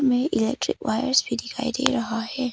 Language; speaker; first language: Hindi; early bilingual, other home language; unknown